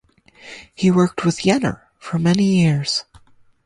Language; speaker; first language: English; native; English